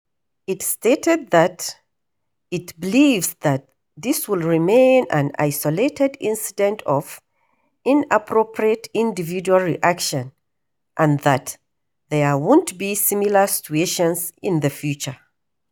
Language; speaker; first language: English; non-native, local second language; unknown